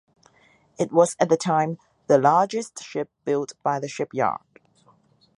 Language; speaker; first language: English; non-native, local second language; Cantonese